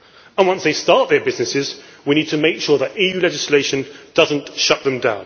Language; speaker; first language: English; native; English